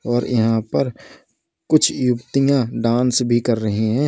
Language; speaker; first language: Hindi; native; Hindi